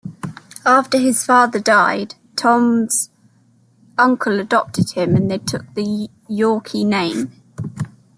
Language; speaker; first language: English; native; English